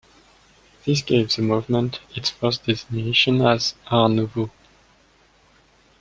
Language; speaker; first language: English; non-native, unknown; French